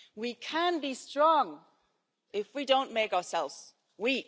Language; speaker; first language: English; non-native, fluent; German